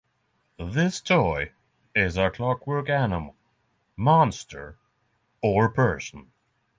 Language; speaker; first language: English; non-native, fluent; Norwegian